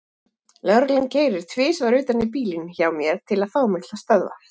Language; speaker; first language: Icelandic; native; Icelandic